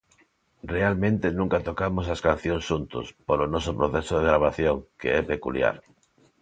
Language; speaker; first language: Galician; non-native, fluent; Spanish